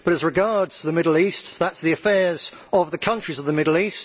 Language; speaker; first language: English; native; English